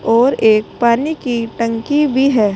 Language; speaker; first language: Hindi; native; Hindi